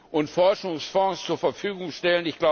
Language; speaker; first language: German; non-native, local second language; Luxembourgish